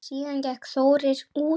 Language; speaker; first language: Icelandic; native; Icelandic